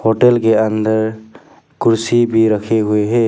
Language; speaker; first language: Hindi; non-native, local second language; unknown